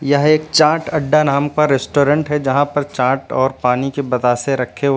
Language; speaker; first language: Hindi; native; Hindi